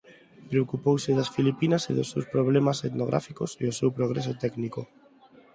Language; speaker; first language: Galician; non-native, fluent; Spanish